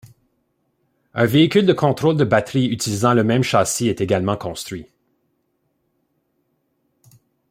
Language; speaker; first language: French; native; French